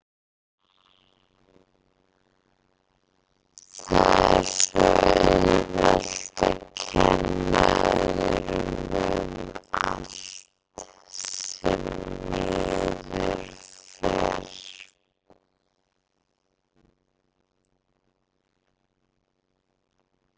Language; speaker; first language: Icelandic; native; Icelandic